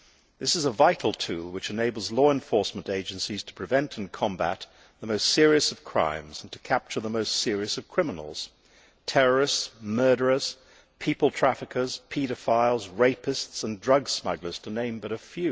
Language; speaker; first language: English; native; English